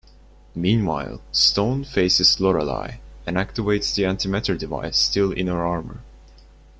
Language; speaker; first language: English; non-native, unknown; Turkish